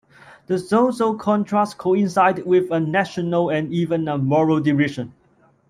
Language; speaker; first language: English; non-native, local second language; Cantonese